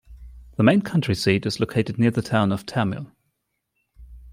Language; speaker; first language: English; non-native, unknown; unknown